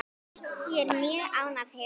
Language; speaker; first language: Icelandic; native; Icelandic